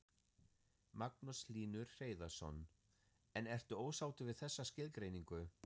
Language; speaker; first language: Icelandic; non-native, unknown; German